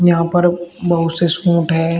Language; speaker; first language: Hindi; native; Hindi